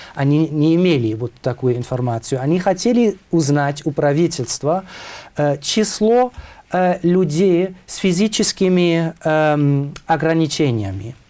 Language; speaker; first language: Russian; non-native, fluent; German